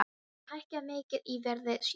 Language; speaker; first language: Icelandic; non-native, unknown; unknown